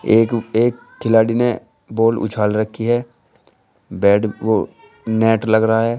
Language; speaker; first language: Hindi; native; Hindi